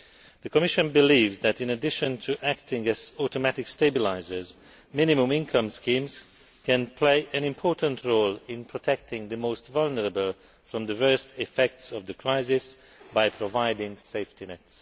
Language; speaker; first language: English; non-native, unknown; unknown